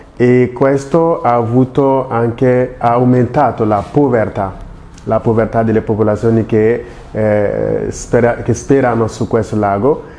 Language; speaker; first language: Italian; non-native, fluent; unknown